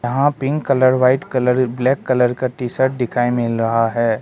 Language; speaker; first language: Hindi; non-native, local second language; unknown